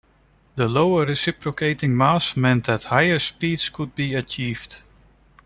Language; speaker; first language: English; non-native, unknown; Dutch